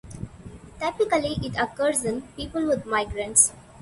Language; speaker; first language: English; non-native, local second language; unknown